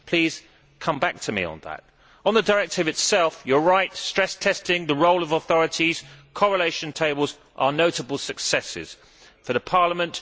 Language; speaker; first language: English; native; English